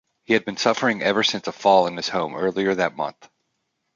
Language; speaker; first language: English; native; English